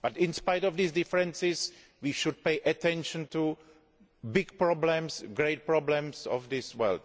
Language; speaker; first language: English; non-native, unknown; Greek